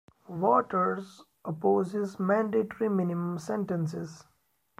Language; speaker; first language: English; non-native, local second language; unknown